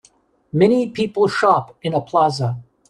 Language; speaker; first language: English; native; English